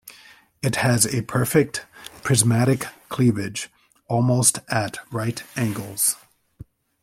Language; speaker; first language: English; native; English